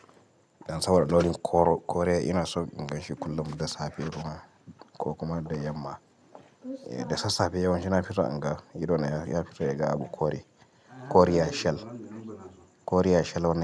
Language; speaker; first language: Hausa; native; Hausa